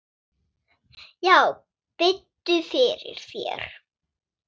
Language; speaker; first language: Icelandic; non-native, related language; Swedish